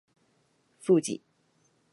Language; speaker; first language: English; non-native, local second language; Cantonese